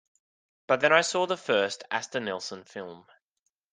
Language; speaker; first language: English; native; English